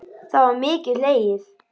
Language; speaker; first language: Icelandic; native; Icelandic